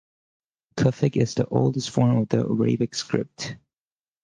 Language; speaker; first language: English; native; English